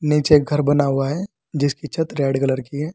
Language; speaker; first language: Hindi; native; Hindi